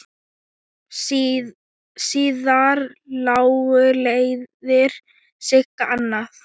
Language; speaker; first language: Icelandic; non-native, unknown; Thai